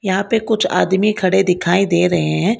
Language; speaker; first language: Hindi; non-native, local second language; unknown